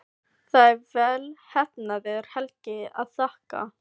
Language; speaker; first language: Icelandic; non-native, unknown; Filipino